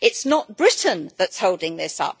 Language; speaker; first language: English; native; English